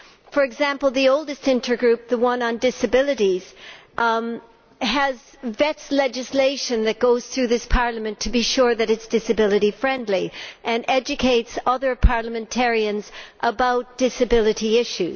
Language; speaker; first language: English; native; English